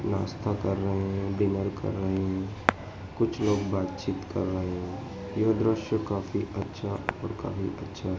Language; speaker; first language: Hindi; native; Hindi